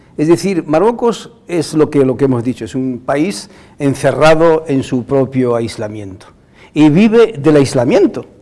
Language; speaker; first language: Spanish; non-native, fluent; Arabic